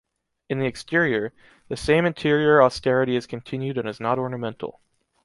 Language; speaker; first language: English; native; English